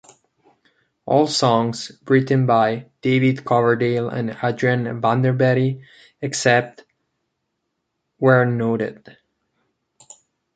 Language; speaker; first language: English; non-native, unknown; Catalan